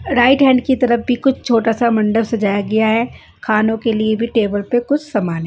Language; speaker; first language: Hindi; non-native, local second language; Punjabi